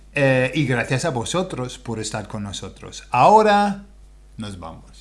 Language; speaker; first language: Spanish; non-native, fluent; English